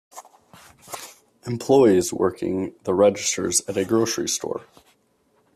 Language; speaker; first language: English; native; English